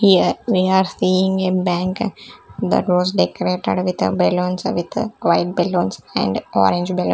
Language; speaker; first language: English; non-native, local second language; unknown